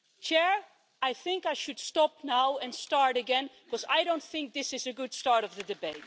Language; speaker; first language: English; non-native, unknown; Dutch